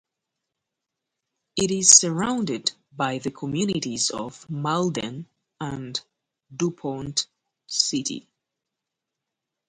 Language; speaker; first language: English; native; English